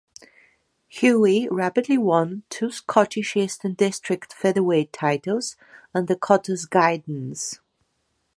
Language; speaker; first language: English; non-native, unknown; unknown